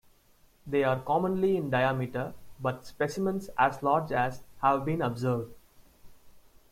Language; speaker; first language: English; non-native, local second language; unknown